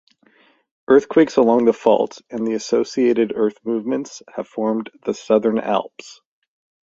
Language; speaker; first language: English; native; English